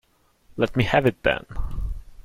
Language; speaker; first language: English; non-native, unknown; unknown